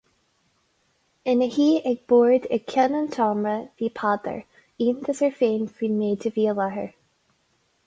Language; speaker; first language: Irish; non-native, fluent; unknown